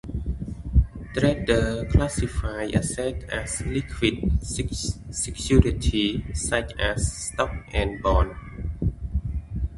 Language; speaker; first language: English; native; English